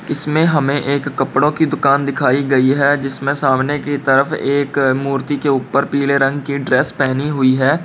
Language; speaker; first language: Hindi; native; Hindi